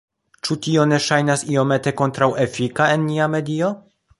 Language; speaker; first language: Esperanto; non-native, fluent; Polish